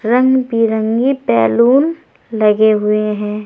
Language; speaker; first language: Hindi; native; Hindi